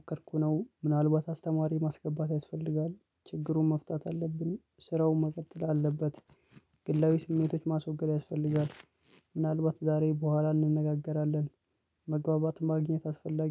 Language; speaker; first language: Amharic; non-native, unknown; Oromo